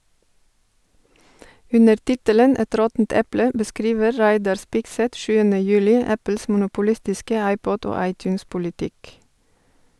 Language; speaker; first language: Norwegian; non-native, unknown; Bulgarian